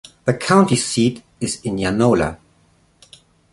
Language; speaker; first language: English; non-native, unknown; German